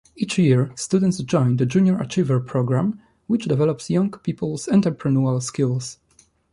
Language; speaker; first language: English; non-native, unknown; Polish